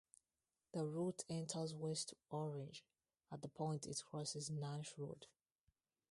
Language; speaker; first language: English; non-native, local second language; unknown